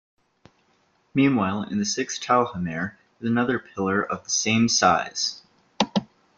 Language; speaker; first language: English; native; English